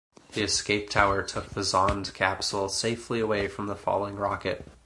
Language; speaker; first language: English; native; English